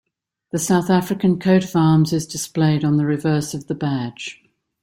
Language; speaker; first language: English; native; English